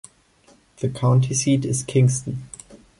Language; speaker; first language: English; non-native, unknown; German